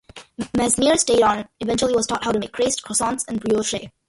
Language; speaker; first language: English; early bilingual, other home language; Malayalam